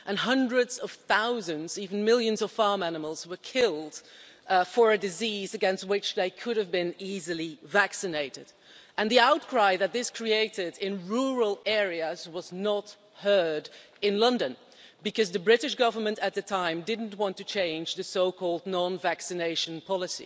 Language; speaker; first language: English; non-native, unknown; Dutch